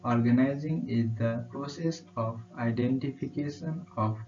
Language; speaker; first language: English; non-native, local second language; Nepali